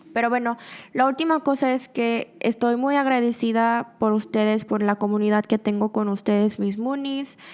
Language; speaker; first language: Spanish; native; Spanish